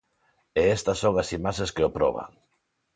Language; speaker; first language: Galician; non-native, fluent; Spanish